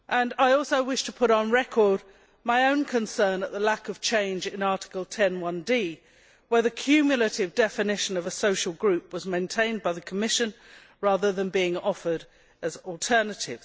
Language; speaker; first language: English; native; English